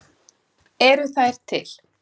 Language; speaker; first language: Icelandic; native; Icelandic